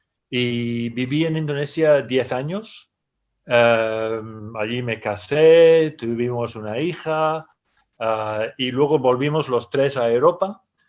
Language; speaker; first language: Spanish; non-native, fluent; English